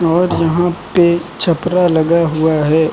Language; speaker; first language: Hindi; native; Hindi